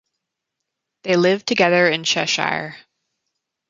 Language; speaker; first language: English; native; English